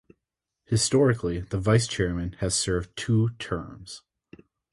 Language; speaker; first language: English; native; English